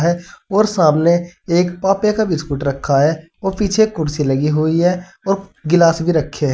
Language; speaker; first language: Hindi; native; Hindi